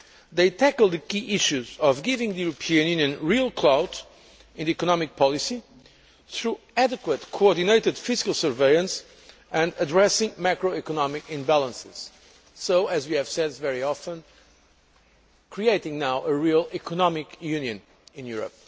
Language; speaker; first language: English; non-native, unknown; Portuguese